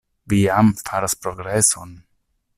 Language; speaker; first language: Esperanto; non-native, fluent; Italian